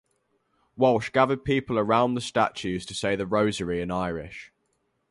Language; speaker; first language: English; native; English